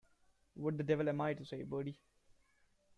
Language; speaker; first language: English; non-native, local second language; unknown